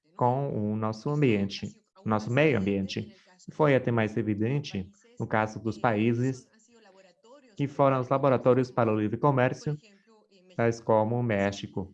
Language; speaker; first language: Portuguese; non-native, fluent; Spanish